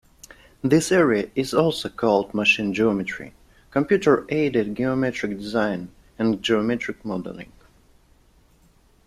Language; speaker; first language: English; native; English